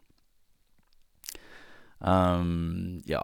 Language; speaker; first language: Norwegian; native; Norwegian